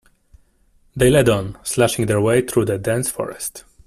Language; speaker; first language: English; non-native, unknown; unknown